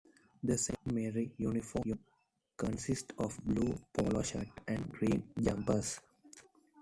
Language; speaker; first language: English; non-native, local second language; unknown